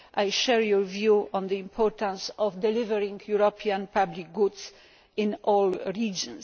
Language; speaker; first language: English; non-native, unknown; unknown